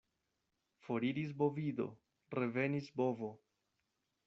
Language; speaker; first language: Esperanto; non-native, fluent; Spanish